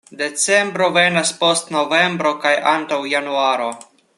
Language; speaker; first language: Esperanto; non-native, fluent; Russian